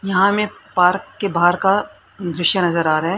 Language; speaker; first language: Hindi; native; Hindi